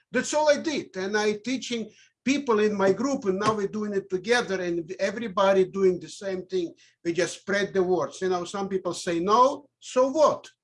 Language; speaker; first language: English; non-native, fluent; Russian